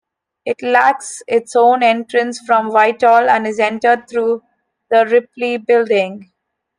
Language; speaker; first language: English; non-native, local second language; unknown